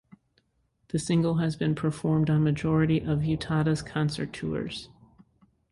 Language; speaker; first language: English; native; English